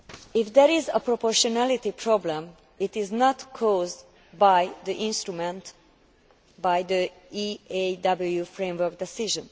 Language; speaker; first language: English; non-native, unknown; Hungarian